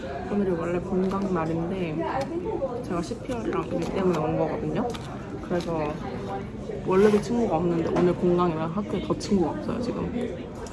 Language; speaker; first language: Korean; early bilingual, heritage; Korean